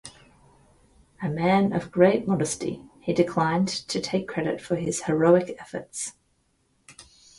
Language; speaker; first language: English; native; English